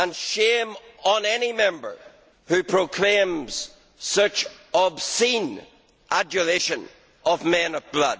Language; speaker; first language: English; native; English